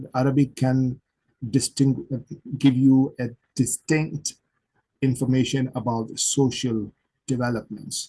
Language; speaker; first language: English; non-native, local second language; Urdu